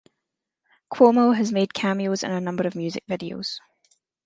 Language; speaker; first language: English; native; English